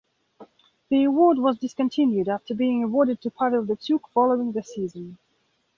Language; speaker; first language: English; non-native, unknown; Belarusian